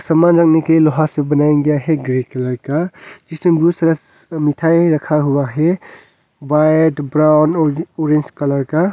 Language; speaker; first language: Hindi; non-native, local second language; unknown